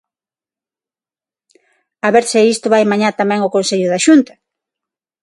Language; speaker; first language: Galician; non-native, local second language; Spanish